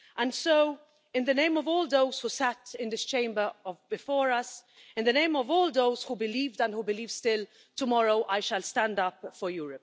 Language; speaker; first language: English; non-native, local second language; Maltese